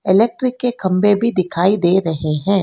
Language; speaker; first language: Hindi; non-native, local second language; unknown